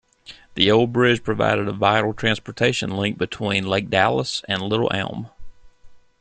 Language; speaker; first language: English; native; English